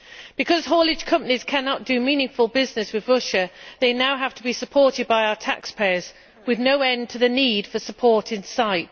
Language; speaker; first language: English; native; English